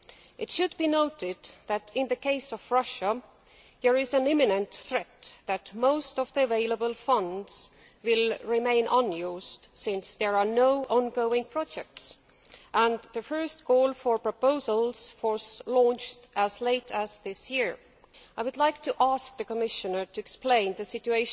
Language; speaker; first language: English; non-native, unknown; Estonian